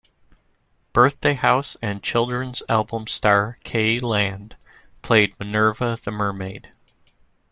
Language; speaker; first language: English; native; English